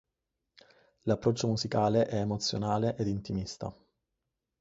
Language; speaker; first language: Italian; native; Italian